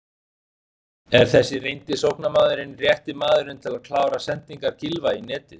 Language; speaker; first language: Icelandic; native; Icelandic